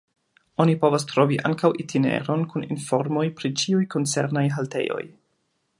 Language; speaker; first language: Esperanto; non-native, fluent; German